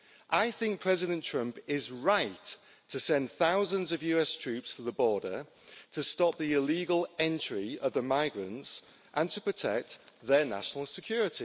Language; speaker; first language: English; native; English